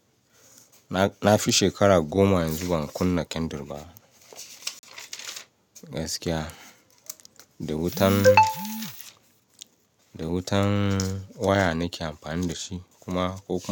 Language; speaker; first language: Hausa; non-native, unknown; Yoruba